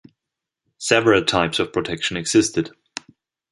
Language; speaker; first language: English; non-native, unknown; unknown